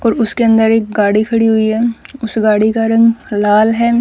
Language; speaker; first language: Hindi; native; Hindi